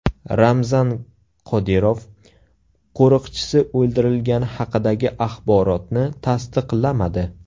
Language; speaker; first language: Uzbek; native; Uzbek